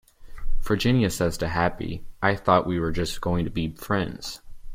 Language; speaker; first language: English; native; English